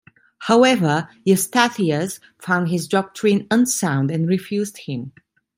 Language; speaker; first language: English; non-native, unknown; Italian